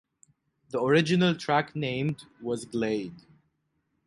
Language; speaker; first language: English; non-native, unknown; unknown